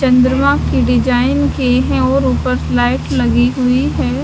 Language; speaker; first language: Hindi; native; Hindi